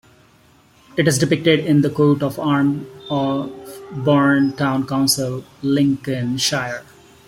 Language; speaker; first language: English; non-native, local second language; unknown